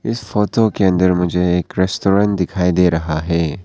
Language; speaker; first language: Hindi; non-native, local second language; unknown